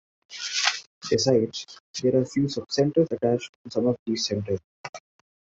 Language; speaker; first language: English; non-native, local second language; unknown